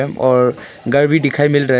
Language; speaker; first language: Hindi; non-native, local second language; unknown